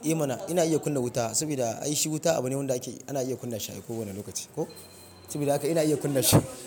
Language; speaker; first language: Hausa; non-native, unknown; Yoruba